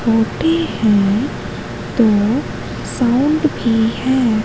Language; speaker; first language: Hindi; native; Hindi